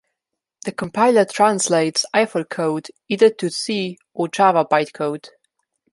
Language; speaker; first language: English; non-native, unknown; Slovenian